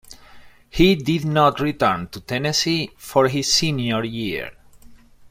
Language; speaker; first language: English; non-native, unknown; Spanish